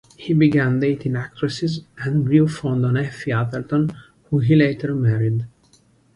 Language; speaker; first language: English; non-native, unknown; Italian